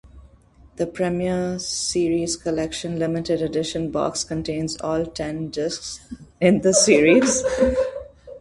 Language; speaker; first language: English; non-native, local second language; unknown